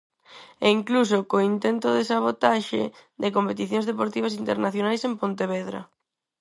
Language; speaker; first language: Galician; non-native, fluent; Spanish